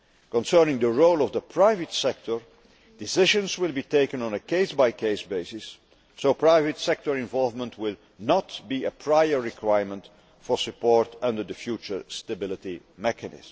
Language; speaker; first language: English; non-native, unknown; Dutch